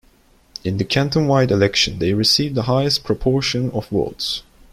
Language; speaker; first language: English; non-native, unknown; Turkish